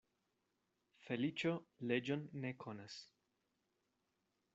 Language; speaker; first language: Esperanto; non-native, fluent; Spanish